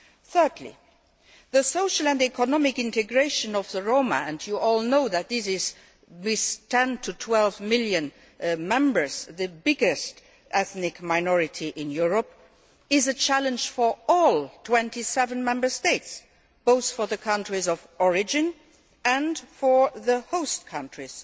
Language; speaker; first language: English; non-native, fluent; Luxembourgish